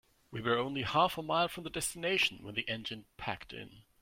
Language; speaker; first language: English; non-native, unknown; German